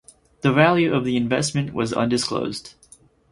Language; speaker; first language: English; native; English